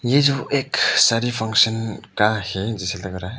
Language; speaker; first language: Hindi; non-native, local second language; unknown